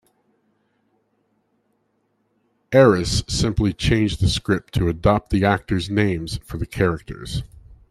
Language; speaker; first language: English; native; English